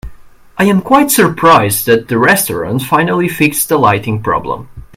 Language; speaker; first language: English; native; English